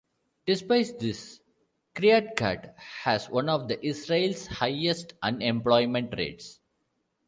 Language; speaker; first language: English; non-native, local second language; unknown